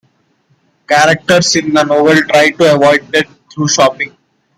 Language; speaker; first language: English; non-native, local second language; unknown